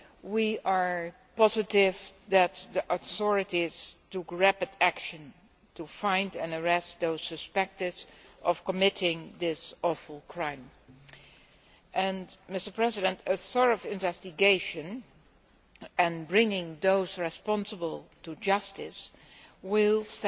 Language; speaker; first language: English; non-native, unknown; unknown